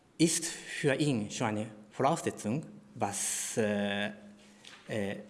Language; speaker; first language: German; non-native, fluent; Japanese